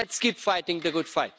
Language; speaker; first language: English; non-native, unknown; Portuguese